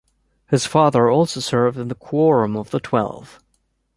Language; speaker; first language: English; native; English